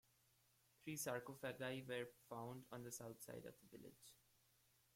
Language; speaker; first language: English; non-native, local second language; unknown